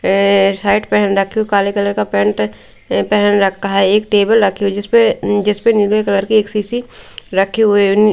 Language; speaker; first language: Hindi; native; Hindi